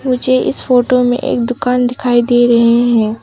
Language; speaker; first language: Hindi; non-native, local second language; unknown